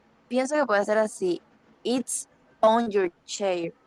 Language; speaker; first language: Spanish; native; Spanish